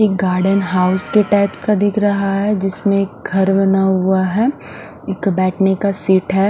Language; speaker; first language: Hindi; non-native, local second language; Punjabi